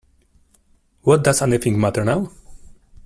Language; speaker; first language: English; non-native, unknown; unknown